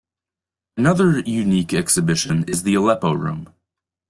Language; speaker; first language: English; native; English